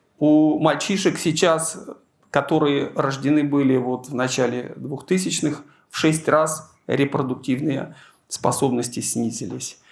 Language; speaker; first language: Russian; native; Russian